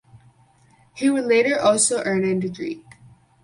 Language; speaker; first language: English; native; English